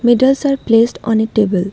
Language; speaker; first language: English; non-native, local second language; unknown